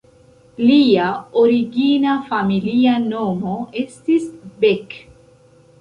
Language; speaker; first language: Esperanto; non-native, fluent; Central Kurdish